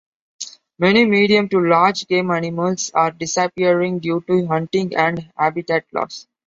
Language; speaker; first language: English; non-native, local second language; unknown